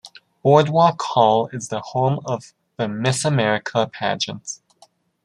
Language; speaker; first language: English; native; English